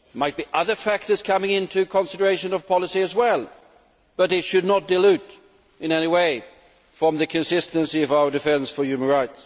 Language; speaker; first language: English; non-native, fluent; Swedish